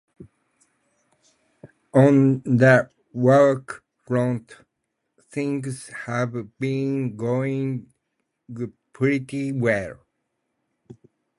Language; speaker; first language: English; non-native, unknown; Japanese